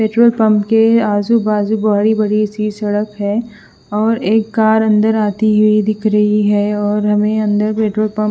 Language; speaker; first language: Hindi; non-native, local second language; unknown